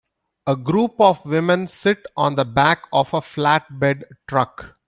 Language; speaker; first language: English; non-native, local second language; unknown